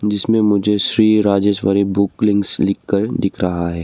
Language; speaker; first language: Hindi; non-native, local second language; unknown